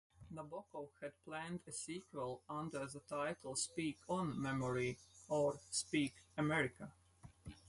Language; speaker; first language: English; non-native, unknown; Latvian